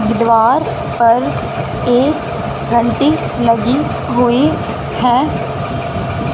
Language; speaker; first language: Hindi; non-native, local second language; Punjabi